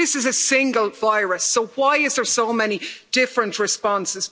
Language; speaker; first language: English; native; English